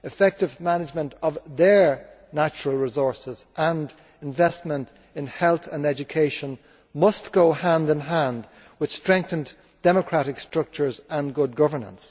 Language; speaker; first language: English; native; English